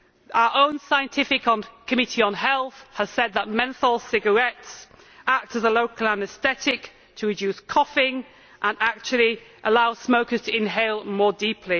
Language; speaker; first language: English; native; English